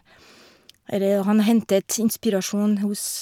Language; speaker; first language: Norwegian; non-native, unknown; French